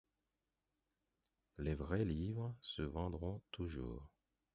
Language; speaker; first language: French; non-native, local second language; Haitian Creole